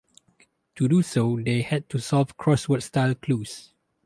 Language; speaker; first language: English; non-native, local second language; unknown